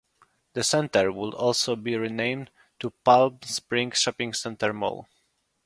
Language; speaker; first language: English; non-native, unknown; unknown